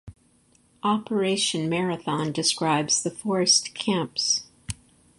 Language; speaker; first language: English; native; English